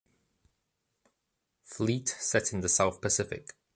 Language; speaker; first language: English; native; English